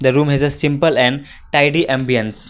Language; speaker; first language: English; non-native, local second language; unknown